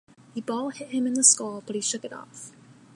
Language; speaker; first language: English; native; English